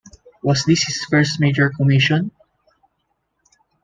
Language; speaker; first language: English; non-native, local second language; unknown